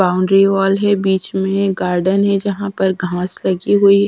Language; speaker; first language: Hindi; native; Hindi